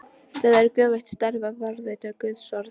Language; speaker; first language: Icelandic; non-native, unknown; Polish